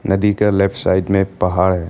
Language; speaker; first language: Hindi; non-native, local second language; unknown